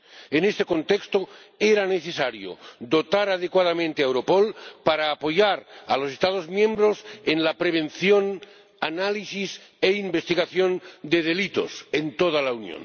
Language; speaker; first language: Spanish; non-native, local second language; Catalan